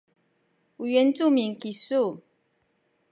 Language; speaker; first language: Sakizaya; non-native, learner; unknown